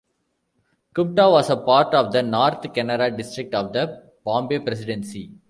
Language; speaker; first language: English; non-native, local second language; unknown